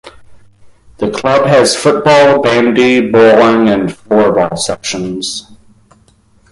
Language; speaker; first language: English; native; English